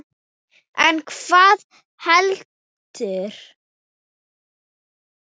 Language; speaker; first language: Icelandic; non-native, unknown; Thai